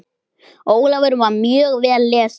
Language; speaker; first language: Icelandic; native; Icelandic